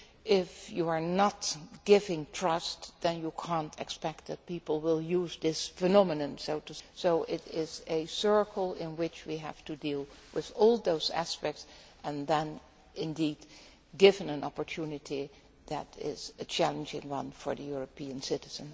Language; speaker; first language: English; non-native, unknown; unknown